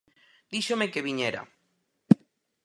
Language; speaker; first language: Galician; native; Galician